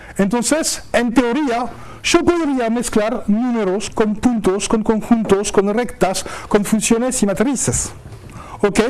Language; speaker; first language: Spanish; non-native, fluent; French